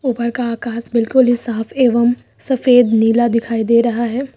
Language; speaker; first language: Hindi; native; Hindi